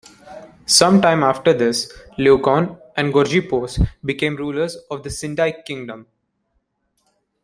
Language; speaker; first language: English; non-native, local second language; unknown